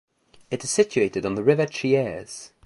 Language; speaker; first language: English; native; English